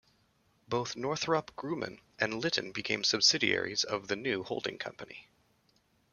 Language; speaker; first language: English; native; English